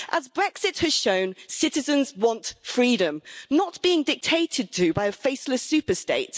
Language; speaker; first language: English; native; English